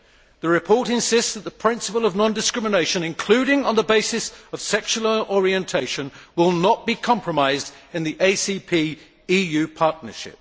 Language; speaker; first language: English; native; English